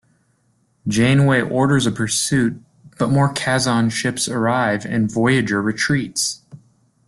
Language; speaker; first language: English; native; English